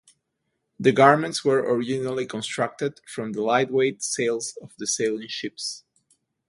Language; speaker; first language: English; non-native, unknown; Spanish